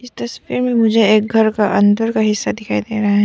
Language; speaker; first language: Hindi; non-native, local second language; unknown